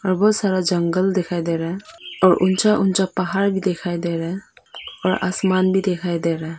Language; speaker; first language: Hindi; non-native, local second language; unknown